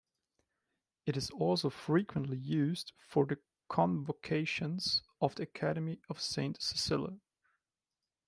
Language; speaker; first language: English; non-native, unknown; German